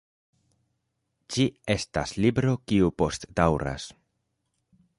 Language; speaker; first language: Esperanto; non-native, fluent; Spanish